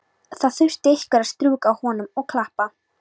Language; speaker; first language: Icelandic; non-native, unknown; Polish